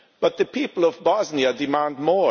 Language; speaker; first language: English; non-native, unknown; German